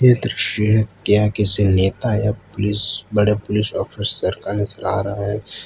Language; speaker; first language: Hindi; non-native, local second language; Gujarati